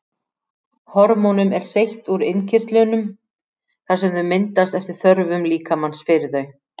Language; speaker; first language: Icelandic; native; Icelandic